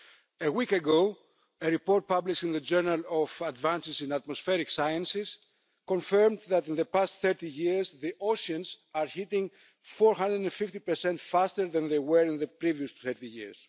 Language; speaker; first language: English; non-native, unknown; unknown